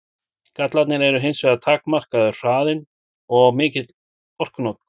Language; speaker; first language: Icelandic; native; Icelandic